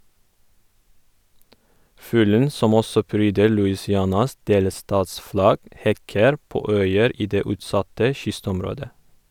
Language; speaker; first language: Norwegian; non-native, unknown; Kurdish